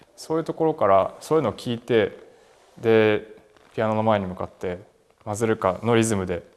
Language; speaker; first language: Japanese; native; Japanese